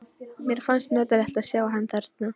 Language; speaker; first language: Icelandic; non-native, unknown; Polish